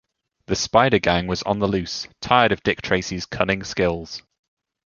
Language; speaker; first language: English; native; English